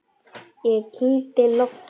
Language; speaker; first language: Icelandic; non-native, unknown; Polish